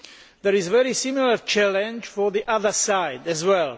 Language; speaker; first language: English; non-native, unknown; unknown